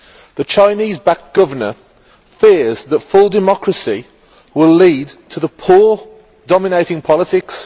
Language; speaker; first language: English; native; English